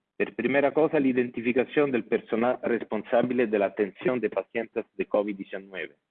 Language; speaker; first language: Spanish; non-native, fluent; Italian